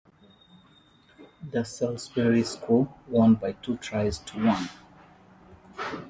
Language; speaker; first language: English; non-native, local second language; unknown